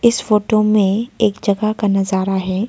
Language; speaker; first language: Hindi; non-native, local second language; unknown